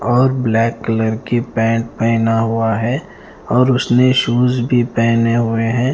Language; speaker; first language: Hindi; non-native, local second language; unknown